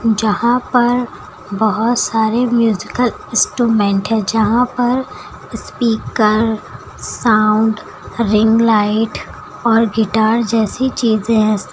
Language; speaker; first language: Hindi; native; Hindi